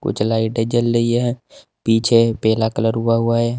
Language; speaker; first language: Hindi; native; Hindi